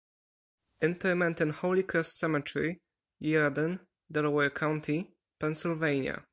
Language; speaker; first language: English; non-native, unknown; Polish